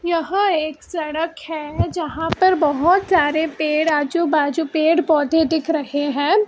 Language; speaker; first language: Hindi; non-native, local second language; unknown